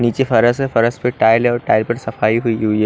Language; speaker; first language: Hindi; native; Hindi